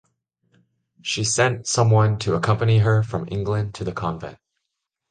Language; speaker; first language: English; non-native, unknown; Chinese